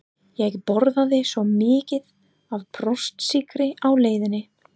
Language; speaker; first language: Icelandic; non-native, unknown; English